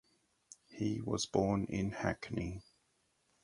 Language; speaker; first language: English; native; English